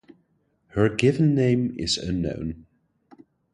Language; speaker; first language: English; non-native, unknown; Dutch